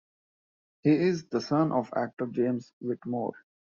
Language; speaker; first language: English; non-native, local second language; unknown